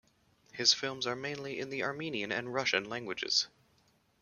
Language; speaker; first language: English; native; English